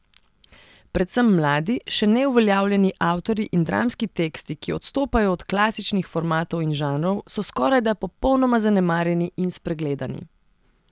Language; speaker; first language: Slovenian; non-native, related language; Serbian